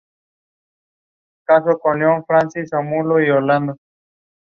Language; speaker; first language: English; non-native, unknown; Spanish